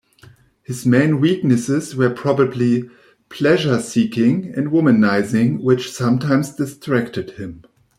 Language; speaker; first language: English; non-native, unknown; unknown